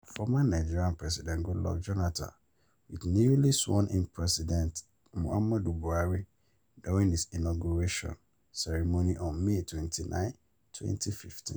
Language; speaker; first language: English; non-native, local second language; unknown